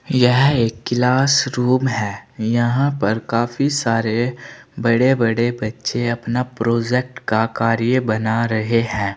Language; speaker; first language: Hindi; native; Hindi